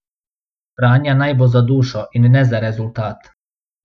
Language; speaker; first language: Slovenian; non-native, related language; Bosnian